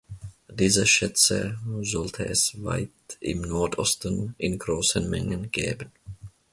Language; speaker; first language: German; non-native, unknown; Finnish